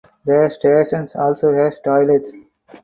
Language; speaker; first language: English; non-native, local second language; Tamil